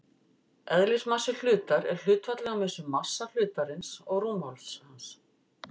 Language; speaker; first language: Icelandic; native; Icelandic